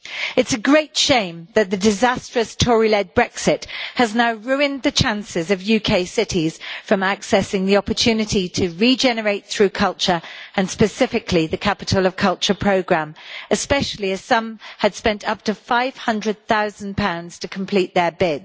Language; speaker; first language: English; native; English